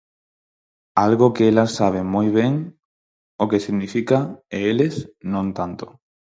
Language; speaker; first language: Galician; non-native, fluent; Spanish